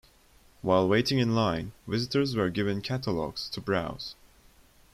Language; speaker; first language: English; non-native, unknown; Turkish